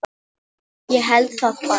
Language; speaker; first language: Icelandic; non-native, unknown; Polish